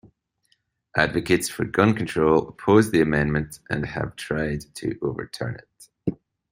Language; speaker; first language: English; native; English